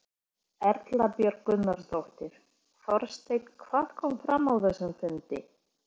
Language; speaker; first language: Icelandic; non-native, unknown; Polish